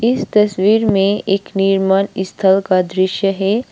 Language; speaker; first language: Hindi; non-native, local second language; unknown